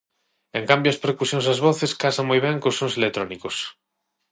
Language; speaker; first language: Galician; non-native, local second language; Spanish